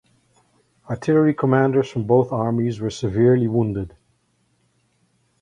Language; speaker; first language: English; native; English